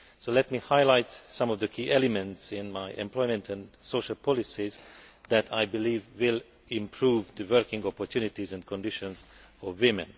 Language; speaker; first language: English; non-native, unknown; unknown